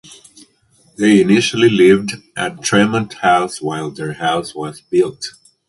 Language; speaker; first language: English; native; English